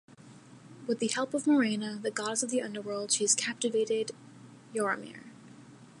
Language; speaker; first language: English; native; English